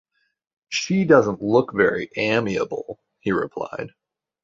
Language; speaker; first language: English; native; English